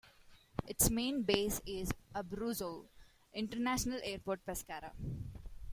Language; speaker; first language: English; non-native, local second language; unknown